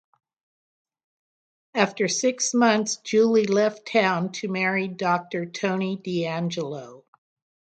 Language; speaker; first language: English; native; English